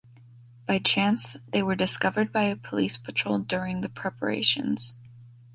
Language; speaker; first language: English; native; English